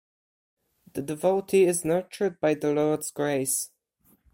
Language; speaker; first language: English; non-native, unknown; Polish